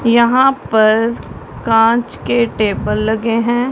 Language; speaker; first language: Hindi; non-native, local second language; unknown